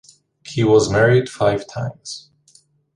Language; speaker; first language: English; native; English